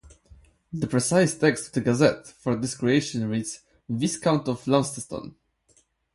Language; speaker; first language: English; non-native, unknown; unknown